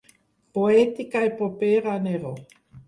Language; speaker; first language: Catalan; non-native, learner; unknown